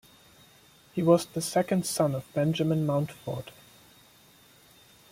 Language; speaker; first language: English; non-native, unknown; German